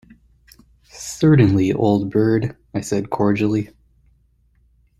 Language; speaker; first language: English; native; English